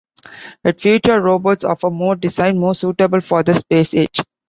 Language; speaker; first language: English; non-native, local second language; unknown